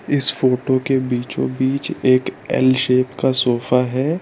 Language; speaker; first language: Hindi; non-native, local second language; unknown